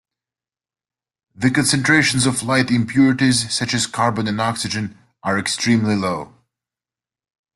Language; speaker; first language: English; native; English